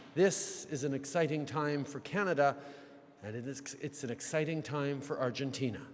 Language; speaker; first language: English; native; English